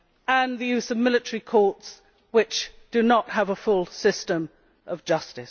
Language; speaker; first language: English; native; English